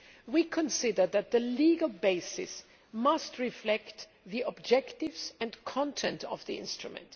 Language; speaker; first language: English; non-native, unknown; German